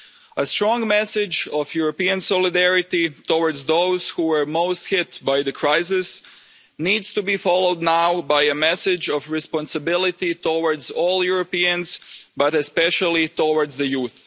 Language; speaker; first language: English; non-native, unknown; Croatian